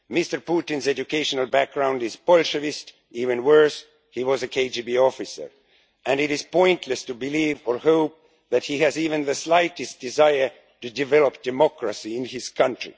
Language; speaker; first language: English; non-native, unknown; Estonian